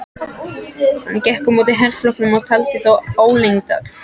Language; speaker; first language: Icelandic; non-native, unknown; French